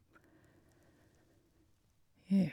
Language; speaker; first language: Norwegian; native; Norwegian